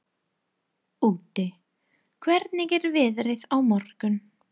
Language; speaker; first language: Icelandic; non-native, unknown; English